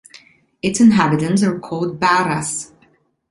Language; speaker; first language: English; non-native, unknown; Italian